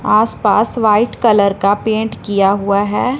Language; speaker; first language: Hindi; non-native, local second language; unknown